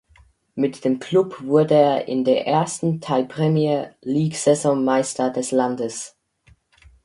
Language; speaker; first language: German; native; German